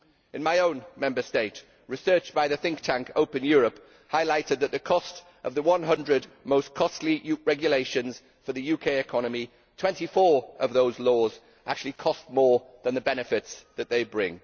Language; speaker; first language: English; native; English